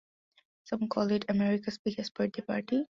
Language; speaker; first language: English; non-native, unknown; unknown